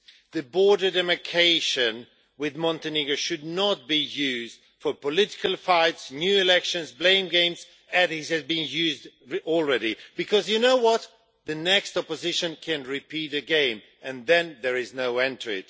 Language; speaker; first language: English; non-native, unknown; Swedish